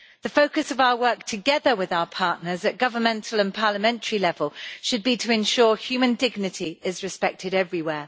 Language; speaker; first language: English; native; English